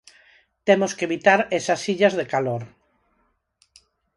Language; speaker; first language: Galician; non-native, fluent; Spanish